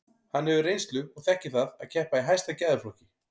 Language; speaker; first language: Icelandic; native; Icelandic